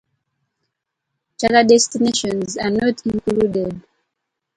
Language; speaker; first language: English; native; English